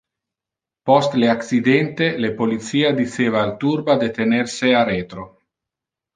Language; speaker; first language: Interlingua; non-native, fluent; Italian